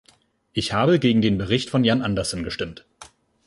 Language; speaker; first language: German; native; German